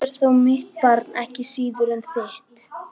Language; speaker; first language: Icelandic; native; Icelandic